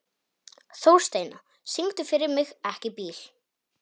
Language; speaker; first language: Icelandic; non-native, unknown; Polish